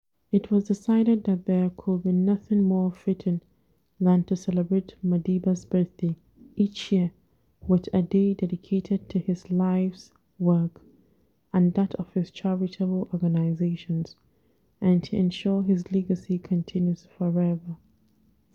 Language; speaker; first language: English; non-native, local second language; Hausa